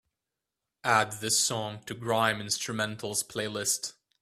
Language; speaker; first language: English; native; English